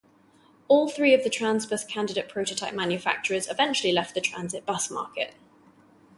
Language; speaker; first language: English; native; English